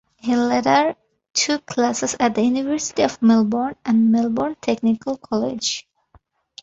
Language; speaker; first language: English; non-native, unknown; Bangla